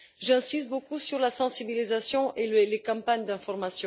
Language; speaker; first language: French; non-native, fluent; Bulgarian